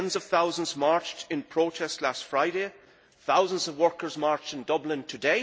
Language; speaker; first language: English; native; English